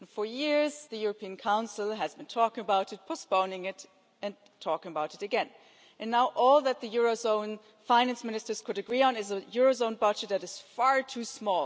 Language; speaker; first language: English; non-native, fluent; German